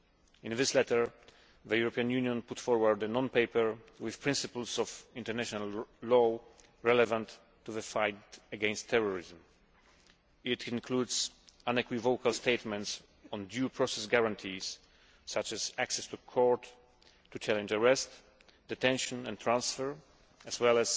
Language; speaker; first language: English; non-native, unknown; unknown